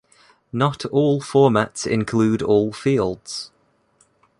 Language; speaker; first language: English; native; English